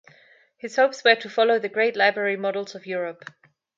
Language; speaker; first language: English; non-native, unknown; German